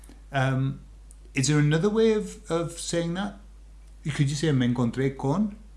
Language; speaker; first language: English; native; English